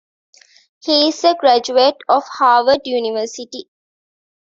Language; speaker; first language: English; non-native, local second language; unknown